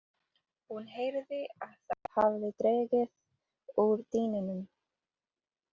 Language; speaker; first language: Icelandic; non-native, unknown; English